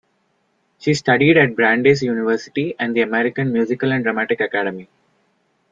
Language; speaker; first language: English; non-native, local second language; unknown